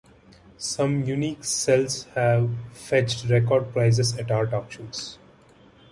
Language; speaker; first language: English; non-native, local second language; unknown